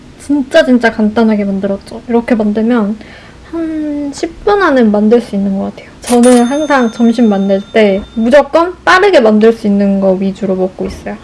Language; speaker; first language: Korean; native; Korean